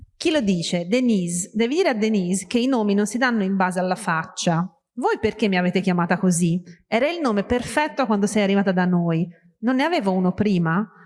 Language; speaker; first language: Italian; early bilingual, other home language; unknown